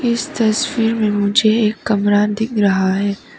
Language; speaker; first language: Hindi; non-native, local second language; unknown